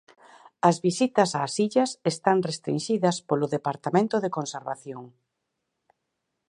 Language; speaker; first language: Galician; native; Galician